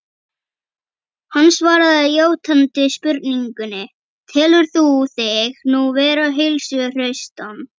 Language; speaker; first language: Icelandic; native; Icelandic